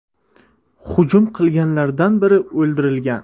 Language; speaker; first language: Uzbek; native; Uzbek